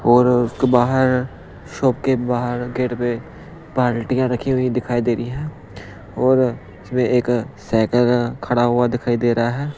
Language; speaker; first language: Hindi; non-native, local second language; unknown